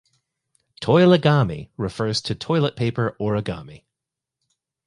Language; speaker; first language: English; native; English